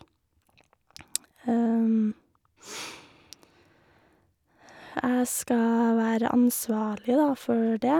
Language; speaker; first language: Norwegian; native; Norwegian